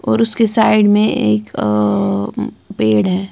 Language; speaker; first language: Hindi; non-native, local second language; Punjabi